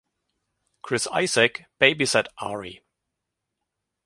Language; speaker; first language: English; native; English